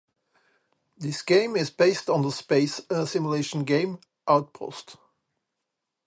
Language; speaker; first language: English; native; English